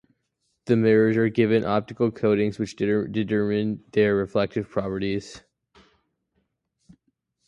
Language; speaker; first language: English; native; English